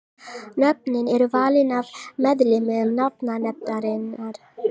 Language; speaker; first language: Icelandic; native; Icelandic